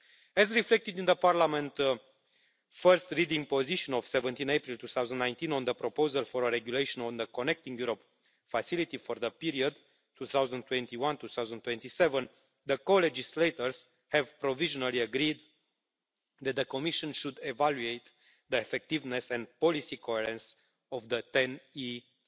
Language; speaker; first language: English; non-native, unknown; Romanian